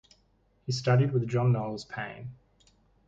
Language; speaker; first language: English; native; English